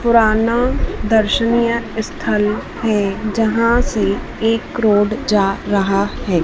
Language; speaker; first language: Hindi; native; Hindi